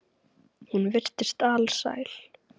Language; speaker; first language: Icelandic; native; Icelandic